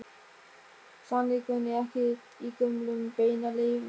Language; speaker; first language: Icelandic; non-native, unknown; German